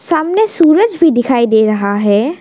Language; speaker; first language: Hindi; non-native, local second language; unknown